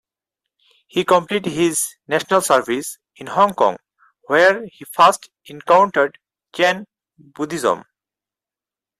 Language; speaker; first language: English; non-native, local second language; Bangla